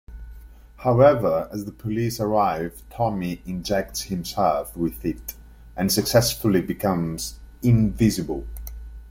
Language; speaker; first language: English; native; English